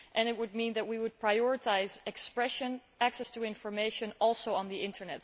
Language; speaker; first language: English; non-native, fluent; Dutch